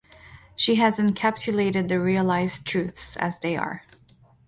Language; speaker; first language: English; native; English